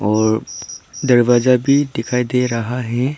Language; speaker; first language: Hindi; non-native, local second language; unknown